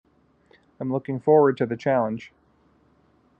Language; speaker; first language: English; native; English